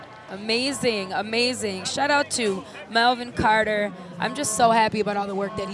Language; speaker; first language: English; early bilingual, other home language; Spanish